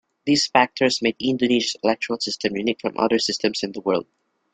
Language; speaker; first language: English; non-native, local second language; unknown